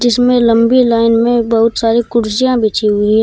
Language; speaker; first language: Hindi; native; Hindi